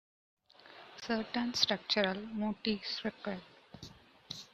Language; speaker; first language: English; native; English